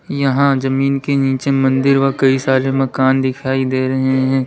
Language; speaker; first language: Hindi; native; Hindi